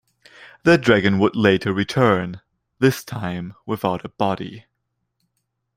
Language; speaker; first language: English; non-native, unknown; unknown